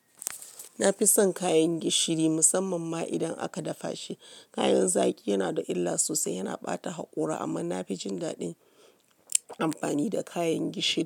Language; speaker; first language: Hausa; non-native, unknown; Yoruba